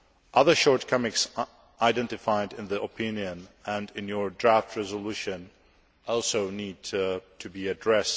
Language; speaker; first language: English; non-native, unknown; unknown